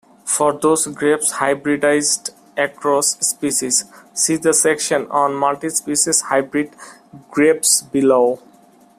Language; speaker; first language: English; non-native, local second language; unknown